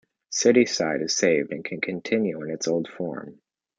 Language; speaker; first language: English; native; English